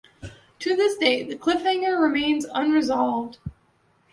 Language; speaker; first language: English; native; English